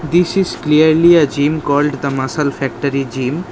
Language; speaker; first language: English; non-native, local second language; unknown